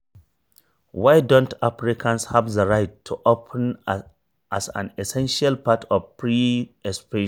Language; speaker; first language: English; non-native, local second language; Hausa